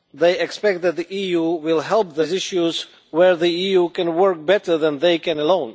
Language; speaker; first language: English; non-native, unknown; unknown